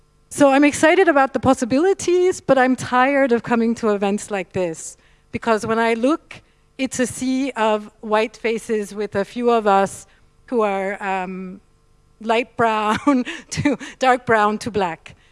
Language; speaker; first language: English; non-native, local second language; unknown